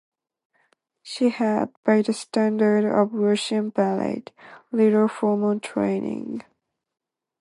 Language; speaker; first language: English; non-native, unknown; Japanese